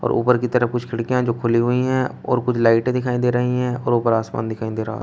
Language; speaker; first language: Hindi; native; Hindi